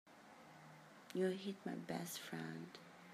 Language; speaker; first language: English; native; English